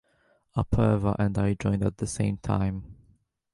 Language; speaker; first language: English; native; English